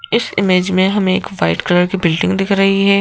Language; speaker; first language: Hindi; native; Hindi